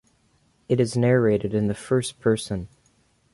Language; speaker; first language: English; native; English